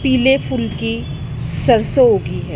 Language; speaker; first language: Hindi; native; Hindi